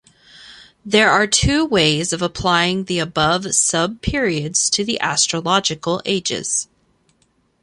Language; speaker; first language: English; native; English